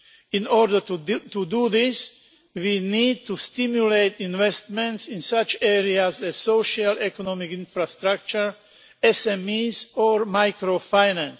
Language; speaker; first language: English; non-native, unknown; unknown